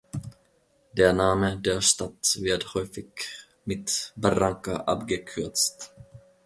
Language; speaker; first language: German; non-native, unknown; Finnish